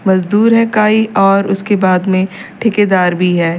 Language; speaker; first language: Hindi; native; Hindi